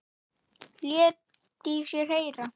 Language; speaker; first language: Icelandic; native; Icelandic